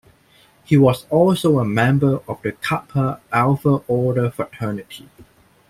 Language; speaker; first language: English; non-native, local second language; Cantonese